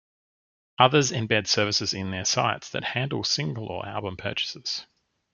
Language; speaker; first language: English; native; English